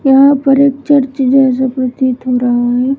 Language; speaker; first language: Hindi; native; Hindi